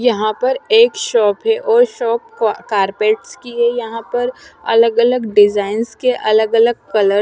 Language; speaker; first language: Hindi; non-native, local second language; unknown